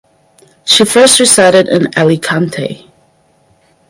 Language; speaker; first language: English; native; English